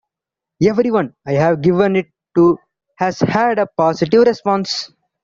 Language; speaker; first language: English; non-native, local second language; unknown